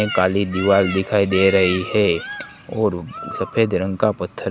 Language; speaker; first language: Hindi; non-native, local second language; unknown